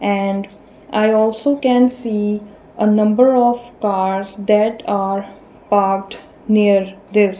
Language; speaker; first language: English; non-native, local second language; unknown